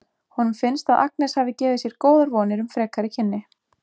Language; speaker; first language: Icelandic; native; Icelandic